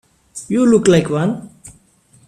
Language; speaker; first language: English; non-native, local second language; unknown